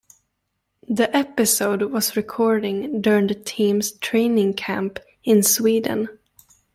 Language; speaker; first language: English; native; English